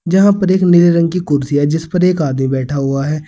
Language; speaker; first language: Hindi; native; Hindi